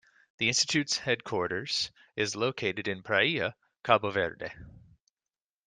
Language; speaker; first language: English; native; English